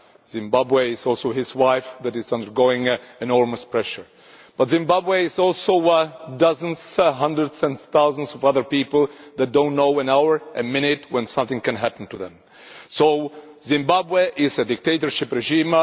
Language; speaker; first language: English; non-native, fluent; Czech